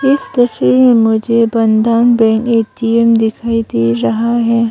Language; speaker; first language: Hindi; non-native, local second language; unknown